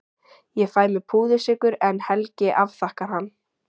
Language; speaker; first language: Icelandic; native; Icelandic